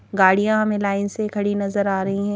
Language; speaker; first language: Hindi; native; Hindi